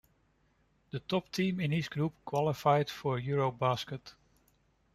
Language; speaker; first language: English; non-native, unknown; Dutch